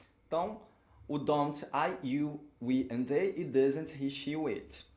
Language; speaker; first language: English; non-native, fluent; Portuguese